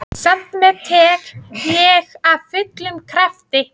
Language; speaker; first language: Icelandic; native; Icelandic